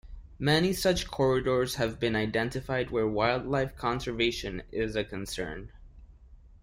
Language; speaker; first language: English; non-native, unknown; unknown